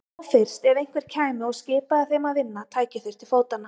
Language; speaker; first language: Icelandic; native; Icelandic